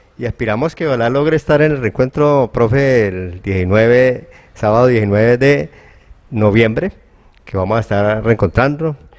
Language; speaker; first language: Spanish; native; Spanish